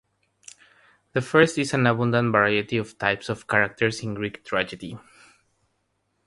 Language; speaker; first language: English; non-native, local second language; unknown